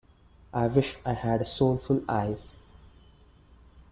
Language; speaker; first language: English; non-native, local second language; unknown